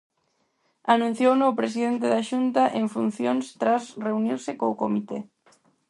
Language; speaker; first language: Galician; non-native, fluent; Spanish